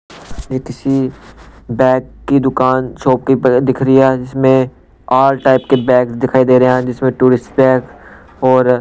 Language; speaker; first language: Hindi; non-native, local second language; Punjabi